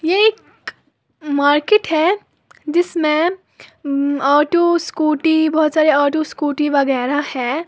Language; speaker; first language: Hindi; native; Hindi